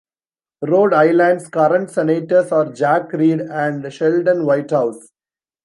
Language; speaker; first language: English; non-native, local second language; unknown